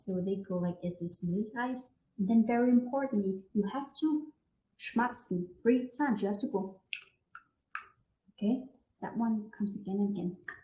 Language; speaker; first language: English; non-native, fluent; Danish